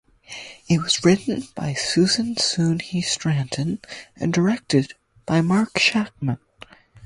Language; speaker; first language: English; native; English